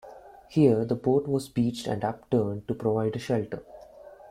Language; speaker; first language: English; non-native, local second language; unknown